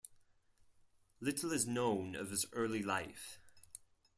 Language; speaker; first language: English; non-native, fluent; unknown